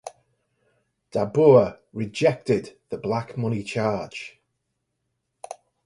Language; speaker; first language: English; native; English